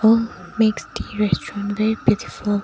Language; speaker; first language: English; non-native, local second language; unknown